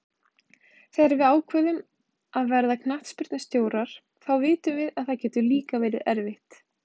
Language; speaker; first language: Icelandic; native; Icelandic